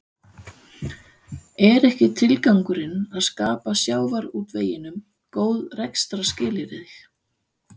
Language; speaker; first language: Icelandic; non-native, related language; Danish